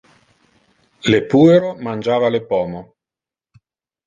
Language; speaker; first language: Interlingua; non-native, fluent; Italian